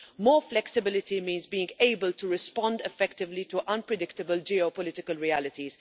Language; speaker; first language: English; non-native, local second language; Maltese